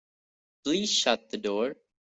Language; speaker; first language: English; non-native, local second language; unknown